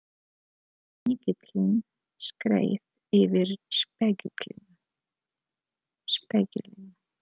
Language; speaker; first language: Icelandic; non-native, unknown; Polish